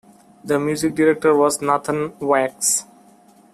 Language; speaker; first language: English; non-native, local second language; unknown